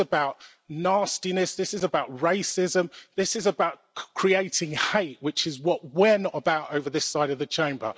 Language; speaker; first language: English; native; English